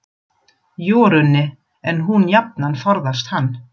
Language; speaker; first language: Icelandic; non-native, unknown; German